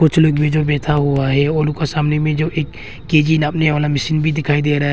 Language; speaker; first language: Hindi; non-native, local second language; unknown